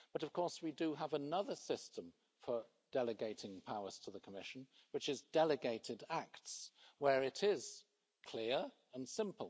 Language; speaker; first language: English; native; English